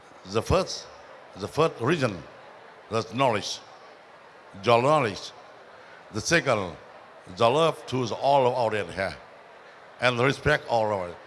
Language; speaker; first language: English; non-native, learner; Vietnamese